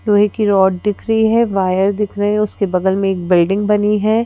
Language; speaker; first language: Hindi; native; Hindi